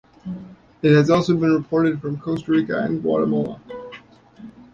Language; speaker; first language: English; native; English